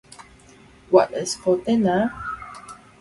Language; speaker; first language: English; non-native, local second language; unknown